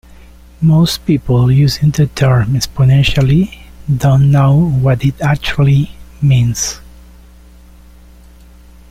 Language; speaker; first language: English; native; English